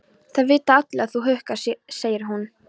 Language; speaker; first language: Icelandic; non-native, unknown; Polish